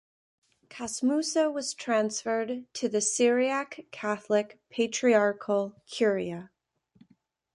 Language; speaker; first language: English; native; English